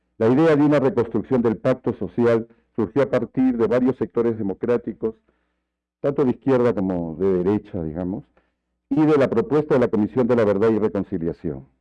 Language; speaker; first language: Spanish; native; Spanish